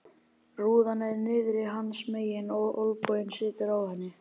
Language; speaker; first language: Icelandic; native; Icelandic